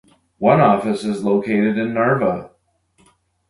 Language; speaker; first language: English; native; English